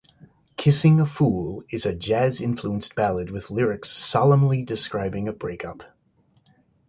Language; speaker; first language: English; native; English